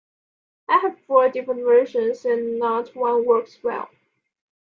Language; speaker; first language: English; non-native, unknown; Chinese